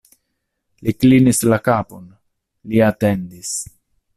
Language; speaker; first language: Esperanto; non-native, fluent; Italian